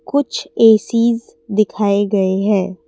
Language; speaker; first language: Hindi; non-native, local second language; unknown